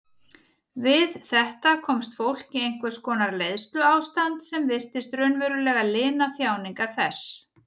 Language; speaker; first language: Icelandic; native; Icelandic